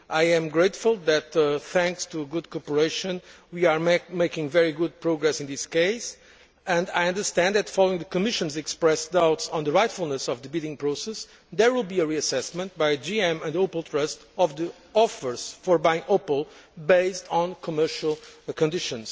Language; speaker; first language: English; non-native, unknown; Portuguese